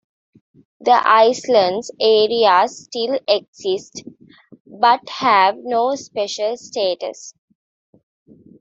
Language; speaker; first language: English; non-native, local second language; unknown